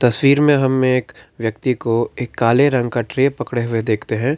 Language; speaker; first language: Hindi; non-native, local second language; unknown